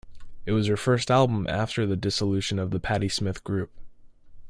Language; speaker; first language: English; native; English